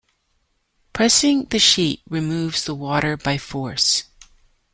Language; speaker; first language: English; native; English